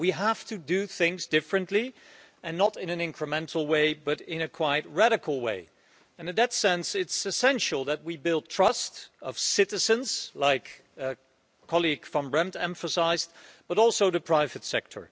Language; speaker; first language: English; non-native, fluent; Dutch